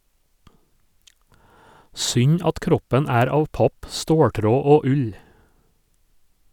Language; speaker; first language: Norwegian; native; Norwegian